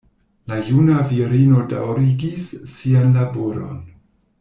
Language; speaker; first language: Esperanto; non-native, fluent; German